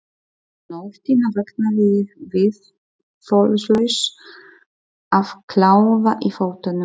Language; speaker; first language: Icelandic; non-native, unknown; Polish